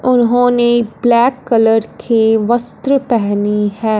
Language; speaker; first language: Hindi; non-native, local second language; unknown